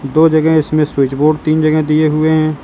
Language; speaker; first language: Hindi; native; Hindi